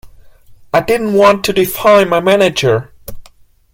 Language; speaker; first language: English; non-native, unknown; German